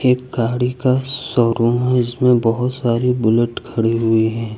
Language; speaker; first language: Hindi; native; Hindi